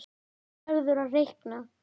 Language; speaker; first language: Icelandic; native; Icelandic